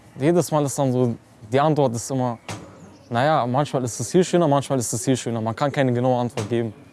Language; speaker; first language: German; early bilingual, other home language; Turkish